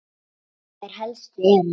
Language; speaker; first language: Icelandic; native; Icelandic